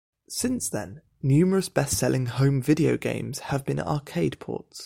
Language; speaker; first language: English; native; English